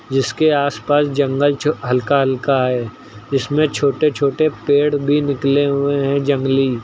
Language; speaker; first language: Hindi; native; Hindi